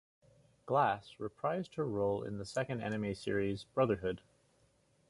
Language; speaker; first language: English; native; English